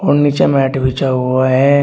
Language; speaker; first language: Hindi; native; Hindi